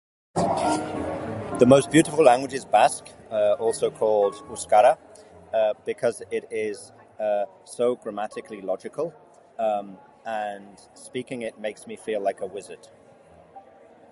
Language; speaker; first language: English; native; English